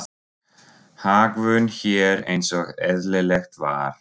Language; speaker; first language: Icelandic; non-native, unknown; German